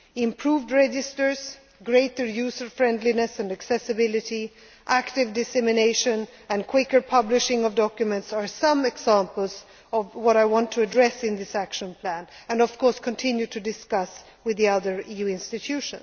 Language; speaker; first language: English; non-native, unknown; Swedish